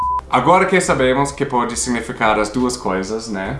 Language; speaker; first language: Portuguese; non-native, fluent; English